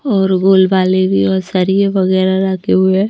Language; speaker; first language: Hindi; non-native, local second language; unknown